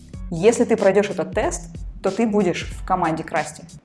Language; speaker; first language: Russian; native; Russian